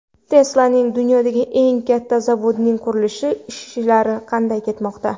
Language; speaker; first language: Uzbek; non-native, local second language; Kara-Kalpak